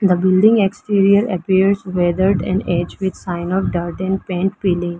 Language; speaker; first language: English; non-native, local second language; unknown